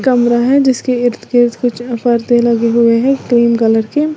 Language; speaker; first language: Hindi; native; Hindi